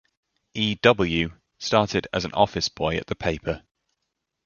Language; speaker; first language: English; native; English